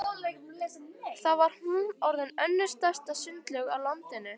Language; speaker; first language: Icelandic; native; Icelandic